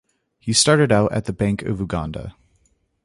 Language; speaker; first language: English; native; English